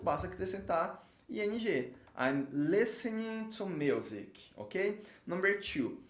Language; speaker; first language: English; non-native, fluent; Portuguese